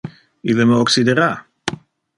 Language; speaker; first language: Interlingua; non-native, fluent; Dutch